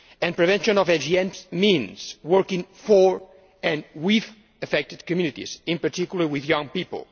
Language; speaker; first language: English; non-native, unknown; Spanish